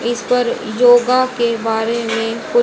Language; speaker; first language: Hindi; native; Hindi